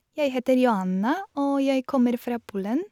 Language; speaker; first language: Norwegian; non-native, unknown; Polish